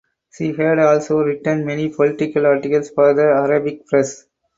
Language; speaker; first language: English; non-native, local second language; Tamil